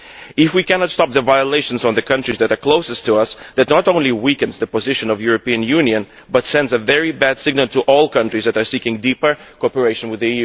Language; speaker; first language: English; non-native, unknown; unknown